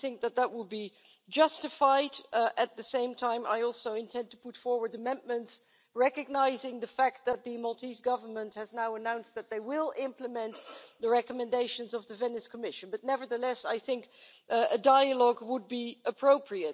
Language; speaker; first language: English; non-native, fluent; Dutch